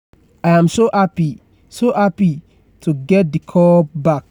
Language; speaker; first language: English; non-native, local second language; Yoruba